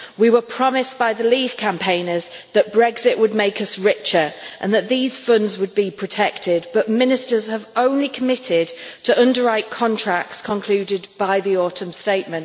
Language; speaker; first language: English; native; English